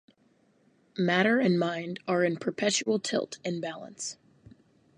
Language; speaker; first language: English; native; English